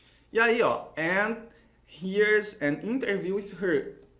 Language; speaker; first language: English; non-native, fluent; Portuguese